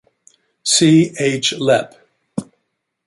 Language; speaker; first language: English; native; English